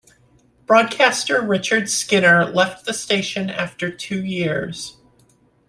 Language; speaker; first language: English; native; English